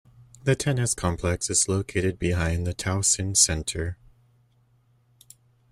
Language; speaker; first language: English; native; English